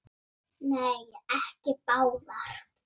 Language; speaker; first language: Icelandic; native; Icelandic